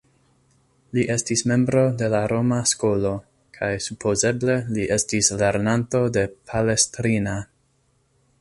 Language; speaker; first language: Esperanto; non-native, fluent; English